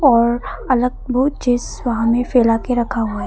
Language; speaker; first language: Hindi; early bilingual, other home language; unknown